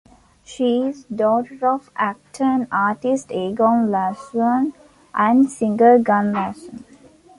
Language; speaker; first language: English; non-native, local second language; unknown